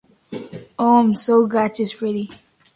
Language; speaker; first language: English; native; English